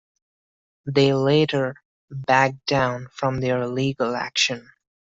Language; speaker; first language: English; non-native, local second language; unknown